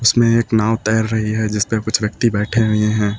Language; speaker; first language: Hindi; native; Hindi